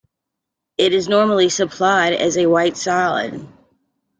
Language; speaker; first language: English; native; English